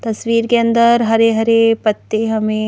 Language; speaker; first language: Hindi; native; Hindi